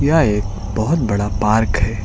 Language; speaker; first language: Hindi; native; Hindi